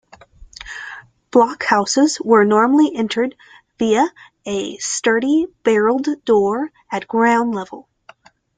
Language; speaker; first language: English; native; English